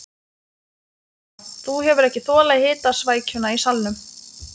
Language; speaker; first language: Icelandic; non-native, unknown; Lithuanian